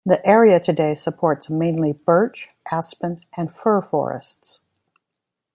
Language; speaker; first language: English; native; English